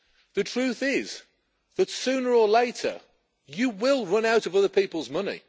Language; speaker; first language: English; native; English